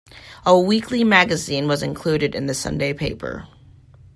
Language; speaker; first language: English; native; English